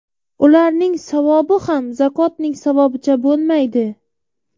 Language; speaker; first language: Uzbek; native; Uzbek